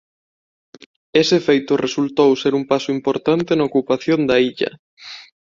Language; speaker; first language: Galician; non-native, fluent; Spanish